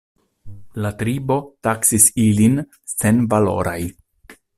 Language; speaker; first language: Esperanto; non-native, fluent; Italian